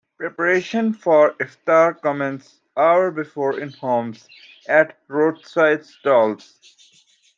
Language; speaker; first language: English; native; English